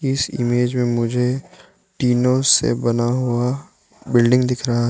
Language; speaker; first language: Hindi; non-native, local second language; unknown